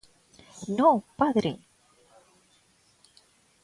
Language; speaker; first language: Galician; non-native, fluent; Spanish